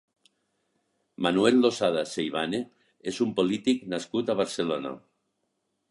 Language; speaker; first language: Catalan; native; Catalan